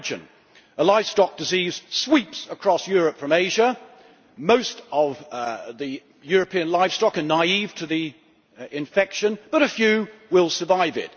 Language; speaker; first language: English; native; English